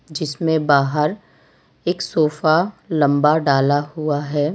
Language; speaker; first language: Hindi; non-native, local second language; Gujarati